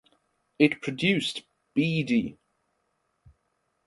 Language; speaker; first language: English; non-native, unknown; German